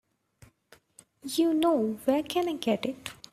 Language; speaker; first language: English; non-native, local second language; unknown